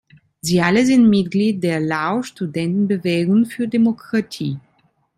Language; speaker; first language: German; non-native, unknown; Italian